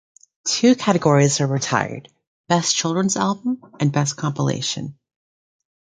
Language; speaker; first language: English; native; English